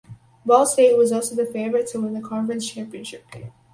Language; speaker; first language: English; native; English